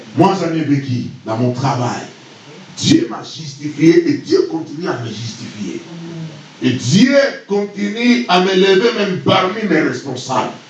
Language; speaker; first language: French; non-native, local second language; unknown